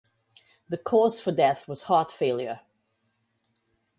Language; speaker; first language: English; native; English